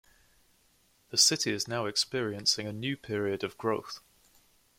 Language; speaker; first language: English; native; English